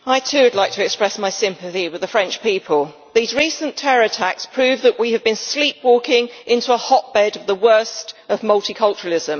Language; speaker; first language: English; native; English